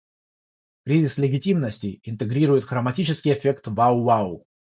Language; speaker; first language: Russian; non-native, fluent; Georgian